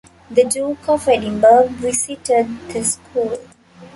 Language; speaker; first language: English; non-native, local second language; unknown